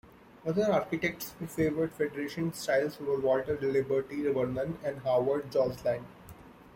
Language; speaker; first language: English; non-native, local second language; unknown